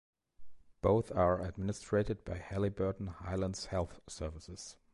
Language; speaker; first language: English; non-native, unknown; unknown